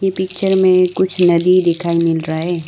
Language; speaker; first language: Hindi; non-native, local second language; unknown